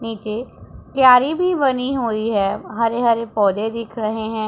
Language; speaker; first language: Hindi; non-native, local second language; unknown